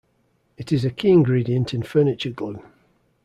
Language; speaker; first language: English; native; English